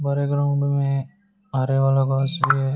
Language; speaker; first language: Hindi; native; Hindi